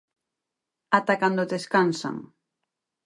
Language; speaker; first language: Galician; native; Galician